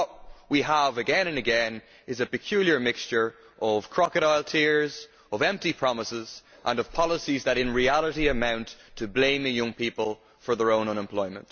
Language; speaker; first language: English; native; English